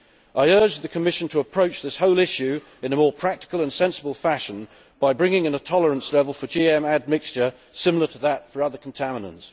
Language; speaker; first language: English; native; English